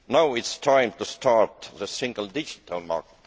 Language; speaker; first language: English; non-native, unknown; Estonian